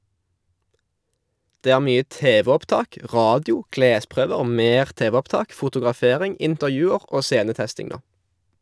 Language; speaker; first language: Norwegian; native; Norwegian